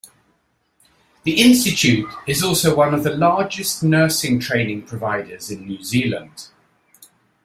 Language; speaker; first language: English; native; English